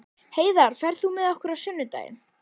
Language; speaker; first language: Icelandic; native; Icelandic